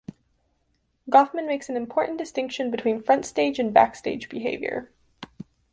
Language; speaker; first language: English; native; English